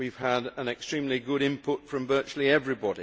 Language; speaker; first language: English; native; English